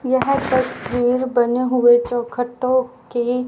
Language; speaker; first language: Hindi; native; Hindi